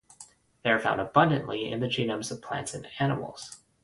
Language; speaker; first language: English; non-native, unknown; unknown